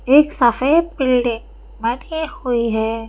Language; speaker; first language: Hindi; native; Hindi